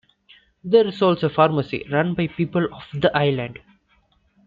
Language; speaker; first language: English; non-native, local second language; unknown